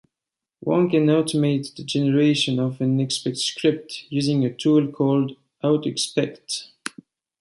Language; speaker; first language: English; non-native, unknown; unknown